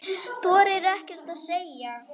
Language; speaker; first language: Icelandic; native; Icelandic